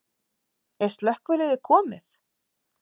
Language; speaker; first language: Icelandic; native; Icelandic